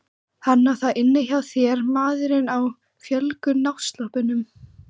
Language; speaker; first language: Icelandic; native; Icelandic